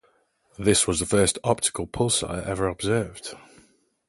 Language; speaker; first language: English; native; English